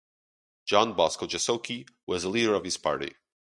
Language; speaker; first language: English; non-native, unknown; Portuguese